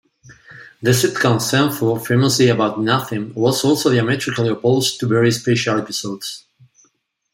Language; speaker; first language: English; non-native, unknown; Spanish